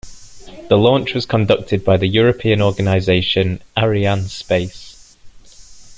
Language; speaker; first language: English; native; English